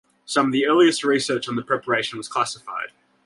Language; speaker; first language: English; native; English